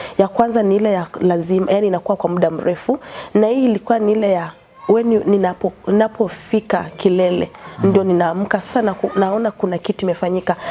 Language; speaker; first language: Swahili; non-native, local second language; Kamba